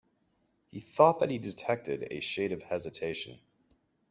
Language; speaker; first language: English; native; English